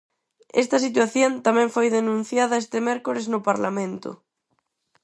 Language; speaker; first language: Galician; non-native, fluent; Spanish